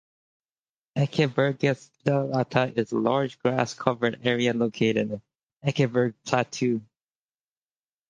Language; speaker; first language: English; native; English